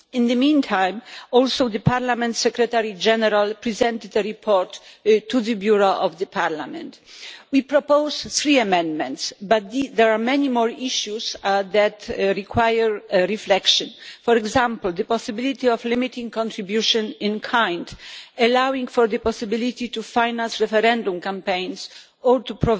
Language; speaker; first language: English; non-native, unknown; Polish